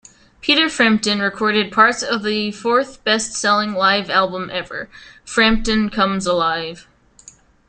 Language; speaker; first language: English; native; English